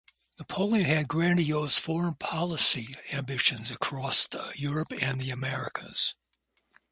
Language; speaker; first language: English; native; English